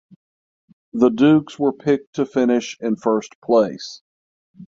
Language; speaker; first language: English; native; English